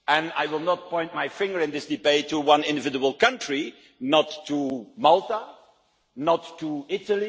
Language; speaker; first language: English; non-native, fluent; Dutch